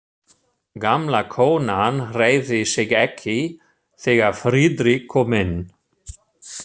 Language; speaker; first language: Icelandic; non-native, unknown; German